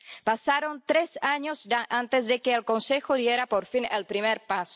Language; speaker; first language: Spanish; non-native, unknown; Czech